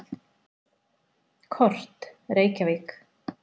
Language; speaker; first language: Icelandic; native; Icelandic